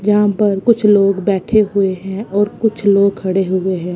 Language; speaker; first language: Hindi; non-native, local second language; Punjabi